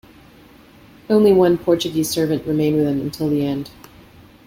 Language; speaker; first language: English; native; English